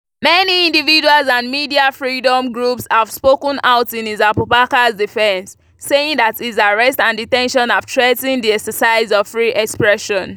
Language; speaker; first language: English; non-native, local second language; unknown